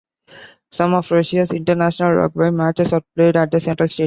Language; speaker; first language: English; non-native, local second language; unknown